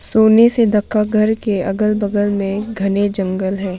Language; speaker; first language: Hindi; non-native, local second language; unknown